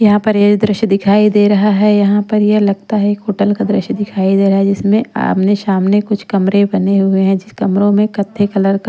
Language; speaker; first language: Hindi; non-native, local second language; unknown